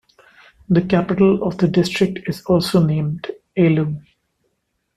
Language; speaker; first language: English; non-native, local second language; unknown